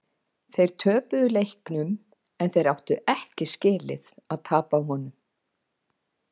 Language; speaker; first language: Icelandic; native; Icelandic